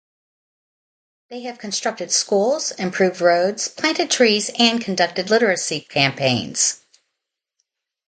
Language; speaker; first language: English; native; English